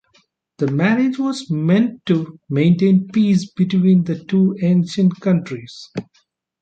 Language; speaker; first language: English; non-native, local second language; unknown